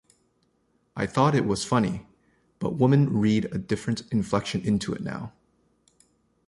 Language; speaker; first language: English; native; English